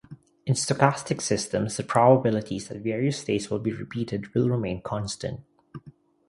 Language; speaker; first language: English; non-native, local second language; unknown